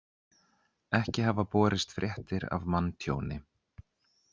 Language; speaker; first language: Icelandic; native; Icelandic